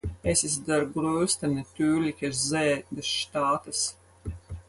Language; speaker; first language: German; non-native, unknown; Latvian